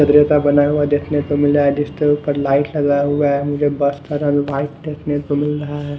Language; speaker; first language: Hindi; non-native, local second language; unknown